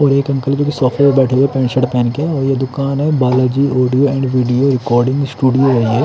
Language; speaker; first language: Hindi; native; Hindi